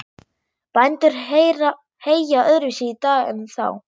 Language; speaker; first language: Icelandic; non-native, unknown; German